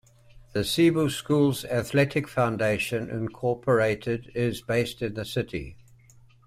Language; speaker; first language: English; native; English